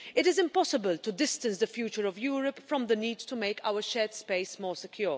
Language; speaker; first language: English; non-native, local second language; Maltese